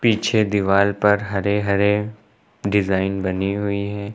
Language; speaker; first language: Hindi; native; Hindi